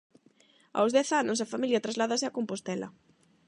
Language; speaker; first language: Galician; non-native, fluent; Spanish